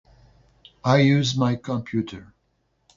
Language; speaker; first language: English; non-native, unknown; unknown